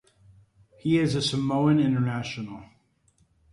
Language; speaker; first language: English; native; English